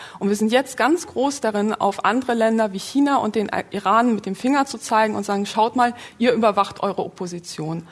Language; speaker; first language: German; early bilingual, other home language; Polish